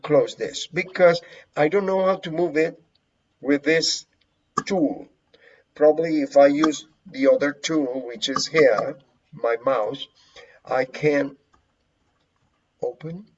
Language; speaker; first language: English; non-native, fluent; Spanish